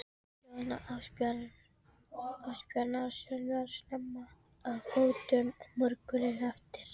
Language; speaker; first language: Icelandic; non-native, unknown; Filipino